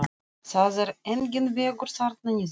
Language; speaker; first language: Icelandic; non-native, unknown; Russian